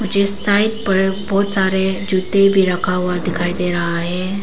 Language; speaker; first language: Hindi; non-native, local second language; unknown